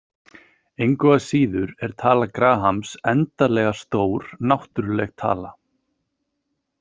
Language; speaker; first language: Icelandic; native; Icelandic